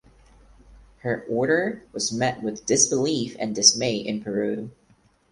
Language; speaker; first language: English; non-native, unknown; Portuguese